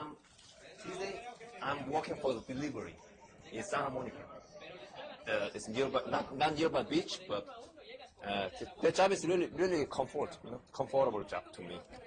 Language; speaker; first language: English; non-native, learner; Korean